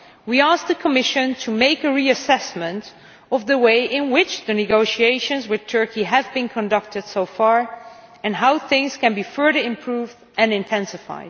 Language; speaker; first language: English; non-native, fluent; Dutch